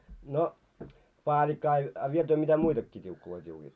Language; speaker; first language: Finnish; early bilingual, heritage; Finnish